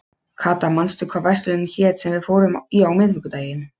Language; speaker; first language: Icelandic; non-native, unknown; Polish